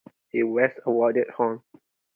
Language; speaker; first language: English; non-native, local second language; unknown